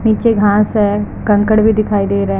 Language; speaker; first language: Hindi; native; Hindi